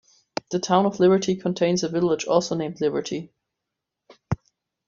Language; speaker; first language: English; non-native, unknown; German